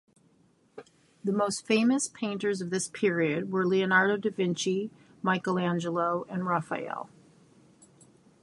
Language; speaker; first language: English; native; English